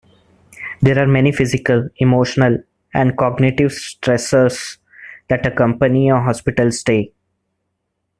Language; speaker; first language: English; non-native, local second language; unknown